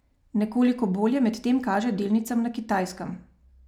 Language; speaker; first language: Slovenian; native; Slovenian